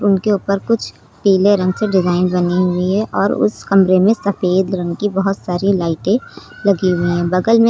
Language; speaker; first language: Hindi; native; Hindi